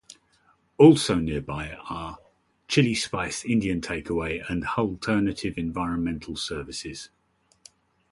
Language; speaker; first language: English; native; English